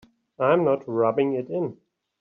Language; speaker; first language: English; native; English